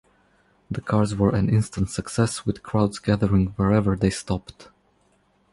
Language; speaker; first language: English; non-native, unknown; Croatian